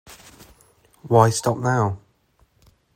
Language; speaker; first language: English; native; English